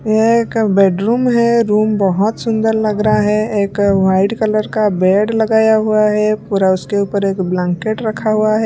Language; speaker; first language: Hindi; non-native, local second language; Punjabi